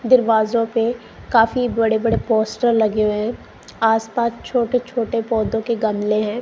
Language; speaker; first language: Hindi; non-native, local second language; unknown